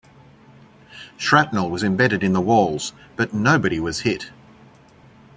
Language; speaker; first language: English; native; English